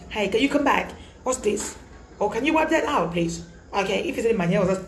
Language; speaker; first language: English; non-native, local second language; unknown